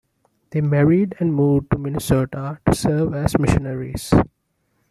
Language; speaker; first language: English; non-native, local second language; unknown